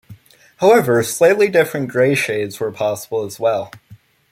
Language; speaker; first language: English; native; English